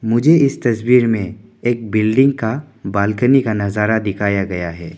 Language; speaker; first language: Hindi; non-native, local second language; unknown